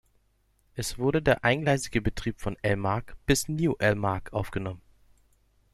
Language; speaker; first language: German; non-native, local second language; Turkish